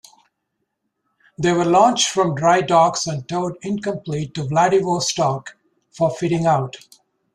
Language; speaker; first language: English; native; English